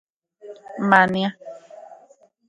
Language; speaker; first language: Central Puebla Nahuatl; native; Central Puebla Nahuatl